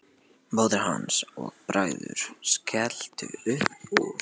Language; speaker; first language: Icelandic; non-native, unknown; Polish